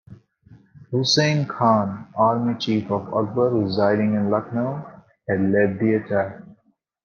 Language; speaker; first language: English; non-native, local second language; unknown